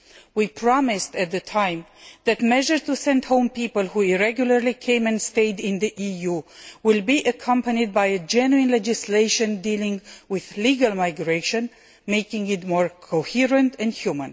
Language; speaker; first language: English; non-native, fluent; Romanian